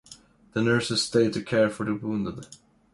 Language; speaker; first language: English; non-native, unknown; Swedish